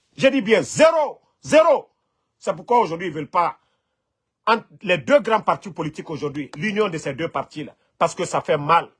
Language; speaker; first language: French; non-native, local second language; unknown